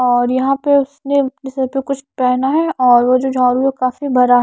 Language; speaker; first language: Hindi; non-native, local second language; Punjabi